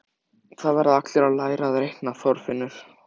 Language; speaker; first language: Icelandic; native; Icelandic